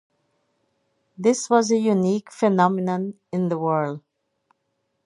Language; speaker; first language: English; native; English